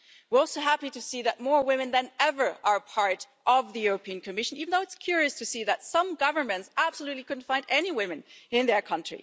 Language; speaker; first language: English; non-native, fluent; German